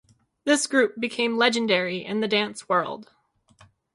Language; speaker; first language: English; native; English